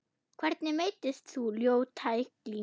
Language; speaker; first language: Icelandic; non-native, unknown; German